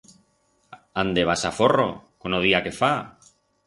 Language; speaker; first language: Aragonese; non-native, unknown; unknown